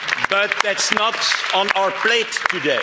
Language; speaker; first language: English; non-native, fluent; Dutch